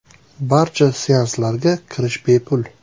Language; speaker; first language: Uzbek; native; Uzbek